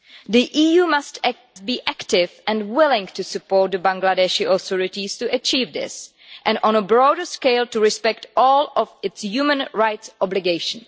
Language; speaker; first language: English; non-native, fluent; Czech